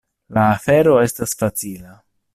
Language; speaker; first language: Esperanto; non-native, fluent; Italian